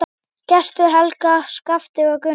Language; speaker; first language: Icelandic; native; Icelandic